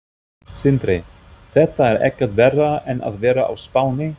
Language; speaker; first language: Icelandic; non-native, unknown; German